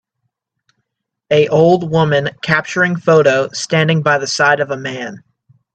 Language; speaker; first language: English; native; English